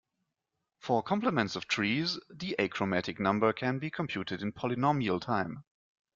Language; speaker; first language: English; non-native, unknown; German